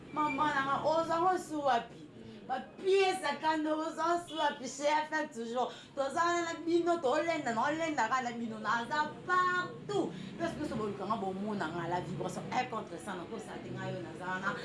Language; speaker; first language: Lingala; native; Lingala